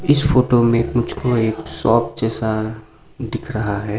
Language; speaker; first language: Hindi; non-native, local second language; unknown